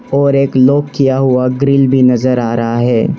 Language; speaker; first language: Hindi; non-native, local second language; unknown